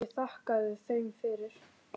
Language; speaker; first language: Icelandic; non-native, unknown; Polish